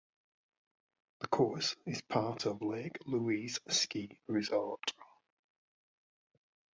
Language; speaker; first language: English; native; English